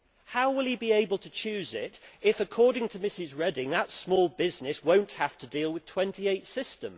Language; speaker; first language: English; native; English